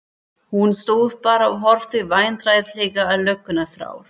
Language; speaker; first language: Icelandic; non-native, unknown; German